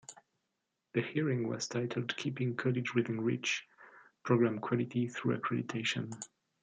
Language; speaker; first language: English; non-native, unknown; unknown